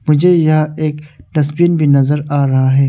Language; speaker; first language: Hindi; early bilingual, other home language; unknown